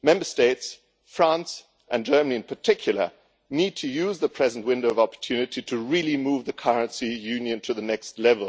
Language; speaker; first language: English; non-native, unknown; German